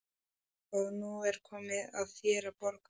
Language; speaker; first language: Icelandic; non-native, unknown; Polish